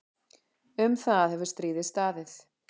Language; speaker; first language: Icelandic; native; Icelandic